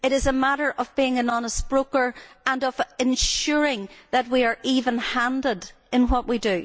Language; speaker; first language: English; native; English